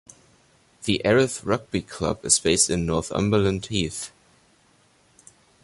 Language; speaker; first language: English; non-native, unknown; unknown